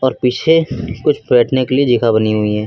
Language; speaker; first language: Hindi; native; Hindi